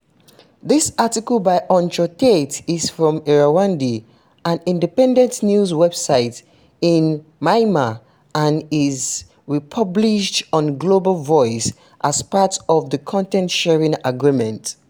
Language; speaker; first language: English; non-native, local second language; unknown